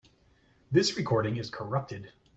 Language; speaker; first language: English; native; English